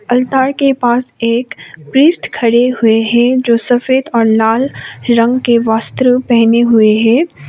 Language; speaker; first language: Hindi; non-native, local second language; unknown